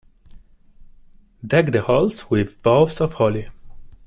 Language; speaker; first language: English; non-native, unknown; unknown